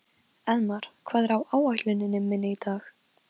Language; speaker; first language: Icelandic; non-native, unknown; Polish